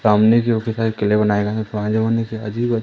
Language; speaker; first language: Hindi; native; Hindi